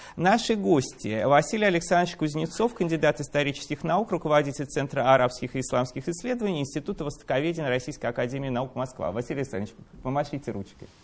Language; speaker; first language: Russian; native; Russian